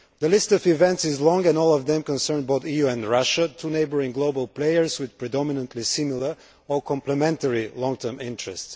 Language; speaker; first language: English; non-native, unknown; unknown